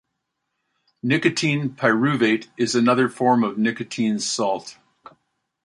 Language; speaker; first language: English; native; English